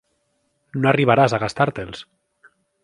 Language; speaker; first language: Catalan; native; Catalan